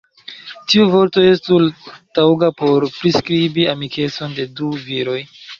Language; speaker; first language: Esperanto; non-native, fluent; Chinese